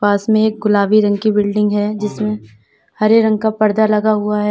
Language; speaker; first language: Hindi; native; Hindi